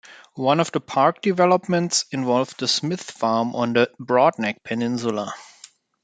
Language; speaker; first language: English; non-native, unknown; German